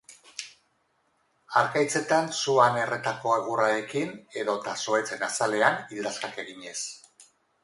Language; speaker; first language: Basque; non-native, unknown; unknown